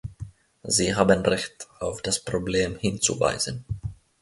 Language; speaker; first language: German; non-native, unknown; Finnish